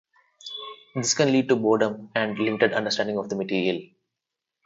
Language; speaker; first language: English; non-native, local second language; Telugu